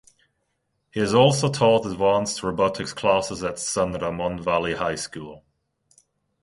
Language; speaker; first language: English; non-native, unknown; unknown